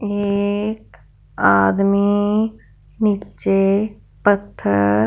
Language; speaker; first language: Hindi; non-native, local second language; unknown